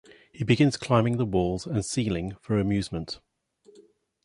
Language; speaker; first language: English; native; English